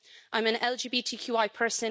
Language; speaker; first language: English; native; English